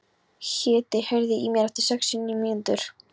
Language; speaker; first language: Icelandic; non-native, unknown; Polish